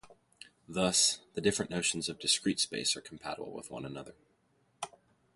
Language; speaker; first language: English; native; English